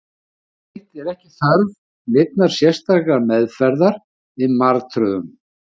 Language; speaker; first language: Icelandic; native; Icelandic